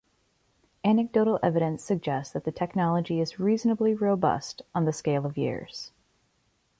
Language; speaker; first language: English; native; English